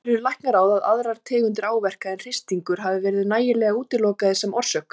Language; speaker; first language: Icelandic; native; Icelandic